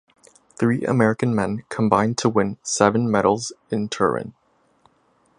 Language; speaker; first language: English; native; English